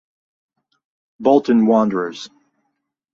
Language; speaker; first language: English; native; English